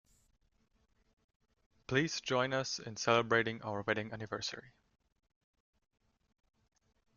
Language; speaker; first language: English; non-native, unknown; German